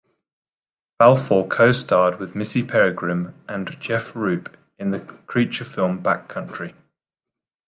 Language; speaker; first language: English; native; English